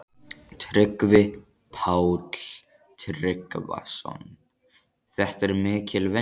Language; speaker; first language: Icelandic; native; Icelandic